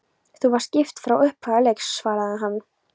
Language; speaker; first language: Icelandic; non-native, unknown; Polish